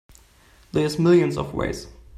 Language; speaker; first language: English; non-native, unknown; German